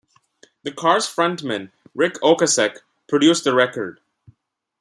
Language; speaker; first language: English; non-native, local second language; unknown